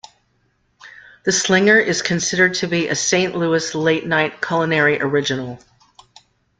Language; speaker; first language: English; native; English